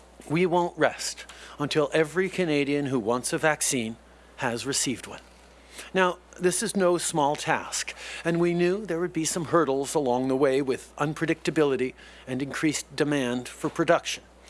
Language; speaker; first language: English; native; English